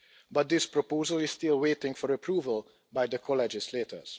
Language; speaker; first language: English; non-native, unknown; Hungarian